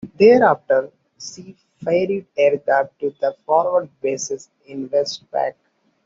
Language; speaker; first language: English; non-native, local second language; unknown